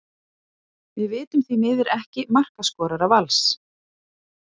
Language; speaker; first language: Icelandic; native; Icelandic